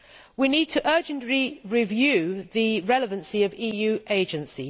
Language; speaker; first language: English; native; English